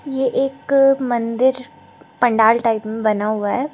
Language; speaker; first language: Hindi; native; Hindi